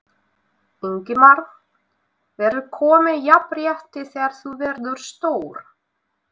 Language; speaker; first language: Icelandic; non-native, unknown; Russian